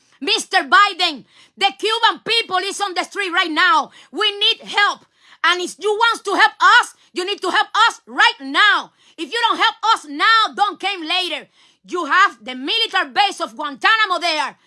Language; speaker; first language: English; non-native, learner; Spanish